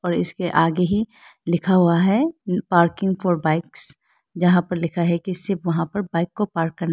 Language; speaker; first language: Hindi; non-native, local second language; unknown